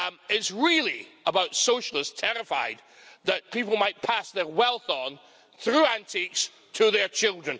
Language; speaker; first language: English; native; English